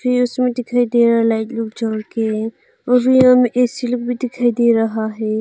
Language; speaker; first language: Hindi; non-native, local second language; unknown